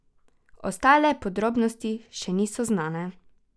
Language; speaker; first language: Slovenian; native; Slovenian